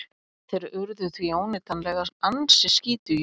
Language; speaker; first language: Icelandic; native; Icelandic